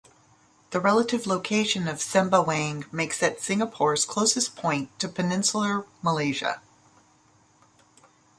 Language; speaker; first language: English; native; English